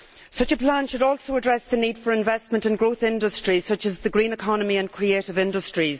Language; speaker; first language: English; native; English